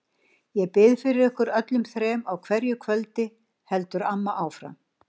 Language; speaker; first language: Icelandic; native; Icelandic